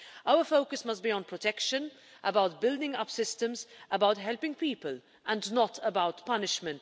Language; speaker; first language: English; non-native, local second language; Maltese